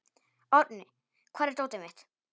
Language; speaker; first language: Icelandic; non-native, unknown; Polish